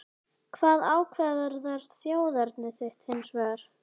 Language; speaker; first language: Icelandic; native; Icelandic